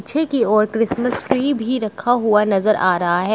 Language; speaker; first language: Hindi; native; Hindi